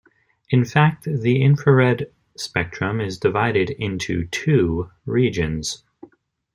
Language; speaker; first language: English; native; English